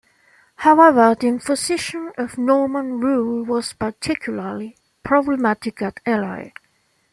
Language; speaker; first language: English; non-native, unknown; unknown